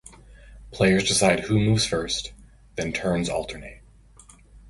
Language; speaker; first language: English; native; English